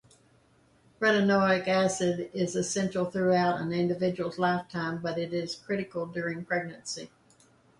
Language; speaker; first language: English; native; English